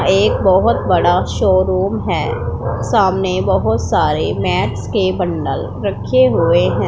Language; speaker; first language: Hindi; non-native, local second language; Punjabi